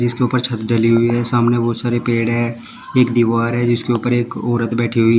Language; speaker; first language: Hindi; native; Hindi